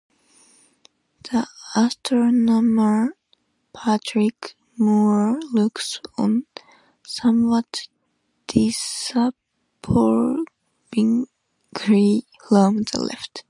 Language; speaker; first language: English; non-native, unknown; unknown